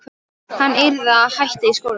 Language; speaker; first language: Icelandic; non-native, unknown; Polish